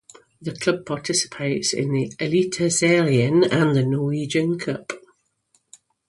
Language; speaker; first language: English; native; English